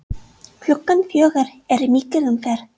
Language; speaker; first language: Icelandic; non-native, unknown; English